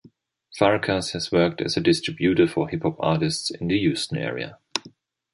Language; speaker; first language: English; non-native, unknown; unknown